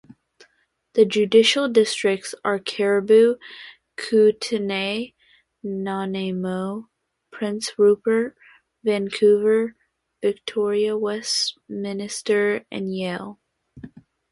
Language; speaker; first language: English; native; English